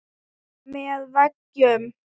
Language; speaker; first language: Icelandic; non-native, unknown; Thai